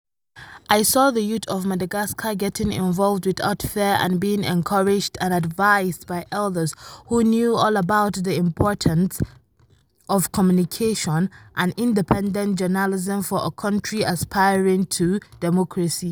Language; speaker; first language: English; non-native, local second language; Hausa